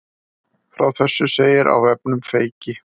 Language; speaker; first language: Icelandic; native; Icelandic